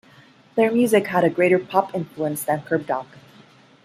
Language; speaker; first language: English; non-native, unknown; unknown